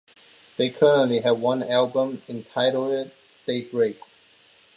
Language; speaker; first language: English; non-native, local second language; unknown